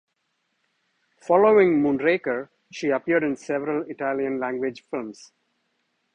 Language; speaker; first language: English; non-native, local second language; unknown